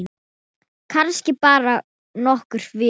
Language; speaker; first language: Icelandic; non-native, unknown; Thai